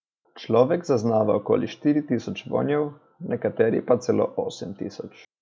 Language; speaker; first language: Slovenian; native; Slovenian